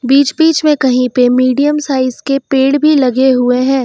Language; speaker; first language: Hindi; native; Hindi